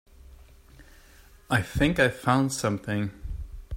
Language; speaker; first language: English; non-native, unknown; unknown